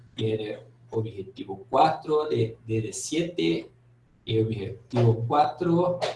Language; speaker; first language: Spanish; non-native, related language; Portuguese